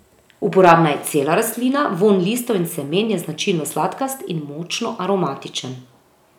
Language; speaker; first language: Slovenian; native; Slovenian